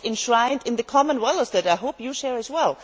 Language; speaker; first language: English; non-native, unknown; German